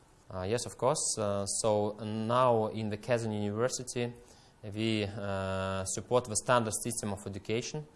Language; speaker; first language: English; non-native, fluent; Russian